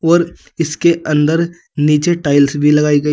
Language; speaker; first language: Hindi; native; Hindi